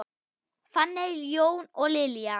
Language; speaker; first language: Icelandic; non-native, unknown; German